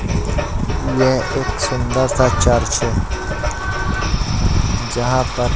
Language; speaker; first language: Hindi; native; Hindi